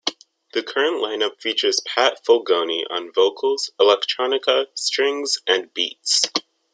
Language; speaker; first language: English; native; English